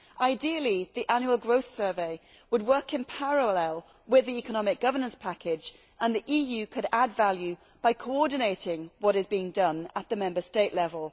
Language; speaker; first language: English; native; English